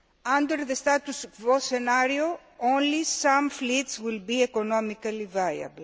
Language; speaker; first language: English; non-native, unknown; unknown